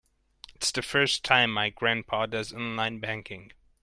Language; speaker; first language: English; non-native, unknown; Hungarian